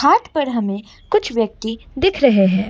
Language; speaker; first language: Hindi; non-native, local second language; Assamese